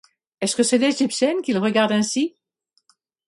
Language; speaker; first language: French; non-native, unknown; English